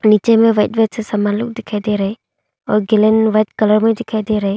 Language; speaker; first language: Hindi; non-native, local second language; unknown